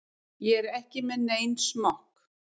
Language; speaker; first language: Icelandic; non-native, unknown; English